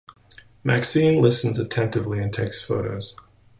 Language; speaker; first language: English; native; English